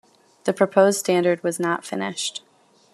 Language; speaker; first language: English; native; English